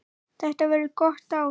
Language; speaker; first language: Icelandic; native; Icelandic